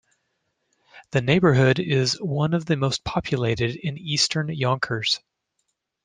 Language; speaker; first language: English; native; English